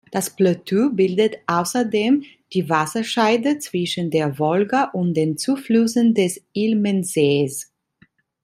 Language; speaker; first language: German; non-native, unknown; Italian